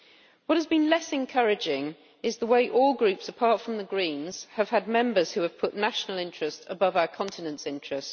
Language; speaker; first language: English; native; English